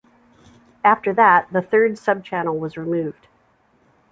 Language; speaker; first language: English; native; English